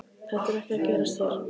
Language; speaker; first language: Icelandic; native; Icelandic